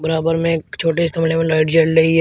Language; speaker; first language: Hindi; native; Hindi